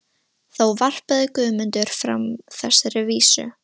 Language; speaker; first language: Icelandic; non-native, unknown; Russian